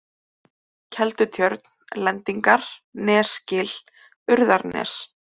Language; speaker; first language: Icelandic; native; Icelandic